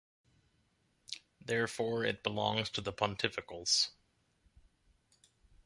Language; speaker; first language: English; native; English